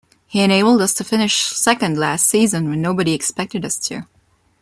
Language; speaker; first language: English; non-native, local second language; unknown